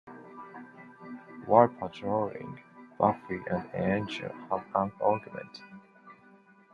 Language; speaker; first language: English; non-native, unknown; Japanese